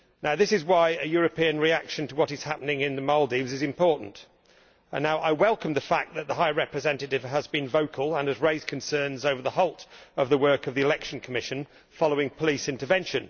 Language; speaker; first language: English; native; English